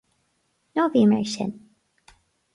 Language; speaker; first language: Irish; non-native, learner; English